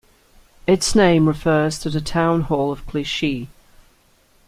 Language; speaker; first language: English; native; English